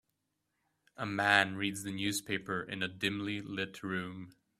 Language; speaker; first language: English; native; English